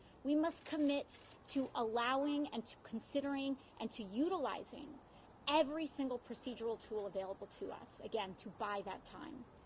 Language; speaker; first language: English; early bilingual, other home language; Spanish